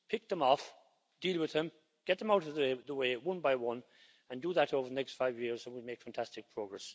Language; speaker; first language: English; native; English